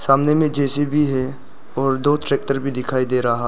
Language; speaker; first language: Hindi; non-native, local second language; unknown